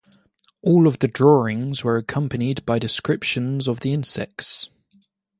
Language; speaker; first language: English; native; English